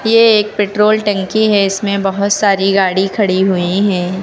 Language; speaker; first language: Hindi; native; Hindi